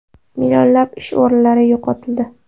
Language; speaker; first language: Uzbek; non-native, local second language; Kara-Kalpak